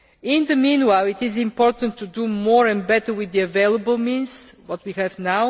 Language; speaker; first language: English; non-native, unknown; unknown